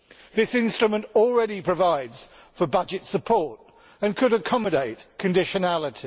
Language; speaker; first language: English; native; English